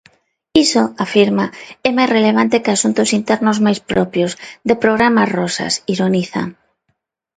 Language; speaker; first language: Galician; non-native, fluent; Spanish